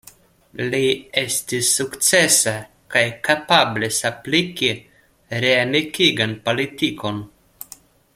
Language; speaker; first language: Esperanto; non-native, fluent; Russian